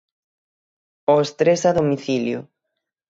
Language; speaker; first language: Galician; native; Galician